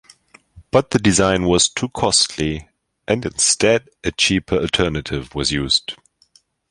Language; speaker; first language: English; non-native, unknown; German